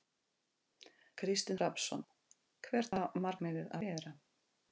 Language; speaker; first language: Icelandic; non-native, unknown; Russian